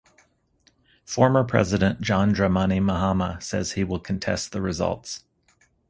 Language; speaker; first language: English; native; English